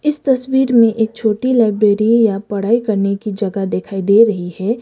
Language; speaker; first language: Hindi; non-native, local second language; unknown